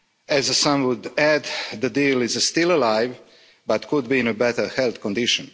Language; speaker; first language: English; non-native, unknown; Croatian